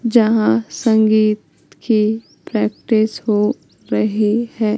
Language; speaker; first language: Hindi; native; Hindi